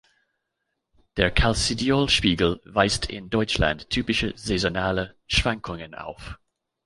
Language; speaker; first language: German; non-native, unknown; English